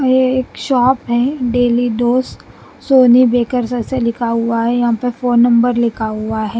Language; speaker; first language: Hindi; non-native, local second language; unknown